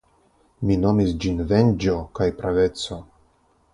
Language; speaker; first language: Esperanto; non-native, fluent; Russian